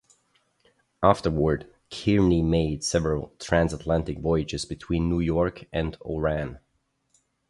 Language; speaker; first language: English; non-native, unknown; German